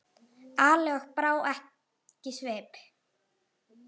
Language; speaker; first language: Icelandic; native; Icelandic